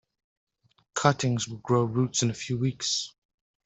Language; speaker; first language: English; native; English